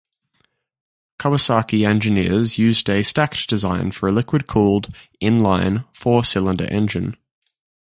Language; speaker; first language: English; native; English